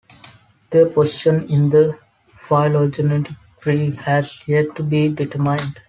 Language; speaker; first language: English; non-native, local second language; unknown